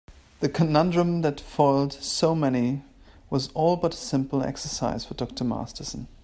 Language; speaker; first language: English; native; English